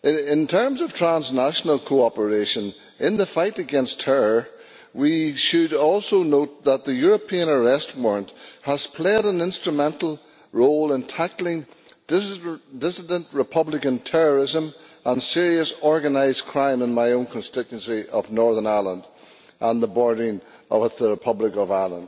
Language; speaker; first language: English; native; English